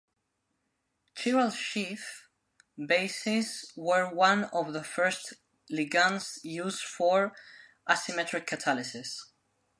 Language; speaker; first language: English; non-native, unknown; Spanish